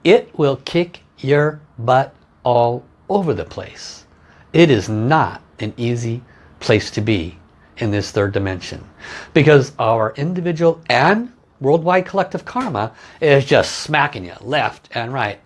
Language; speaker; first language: English; native; English